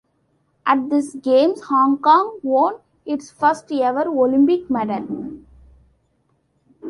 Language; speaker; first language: English; non-native, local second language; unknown